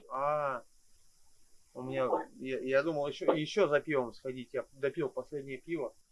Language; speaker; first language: Russian; native; Russian